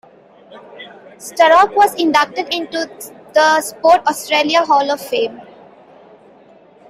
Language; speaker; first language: English; non-native, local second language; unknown